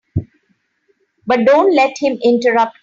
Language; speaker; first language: English; non-native, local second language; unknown